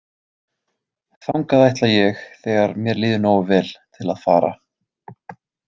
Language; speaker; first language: Icelandic; native; Icelandic